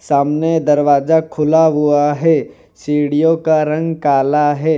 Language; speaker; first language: Hindi; non-native, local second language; Gujarati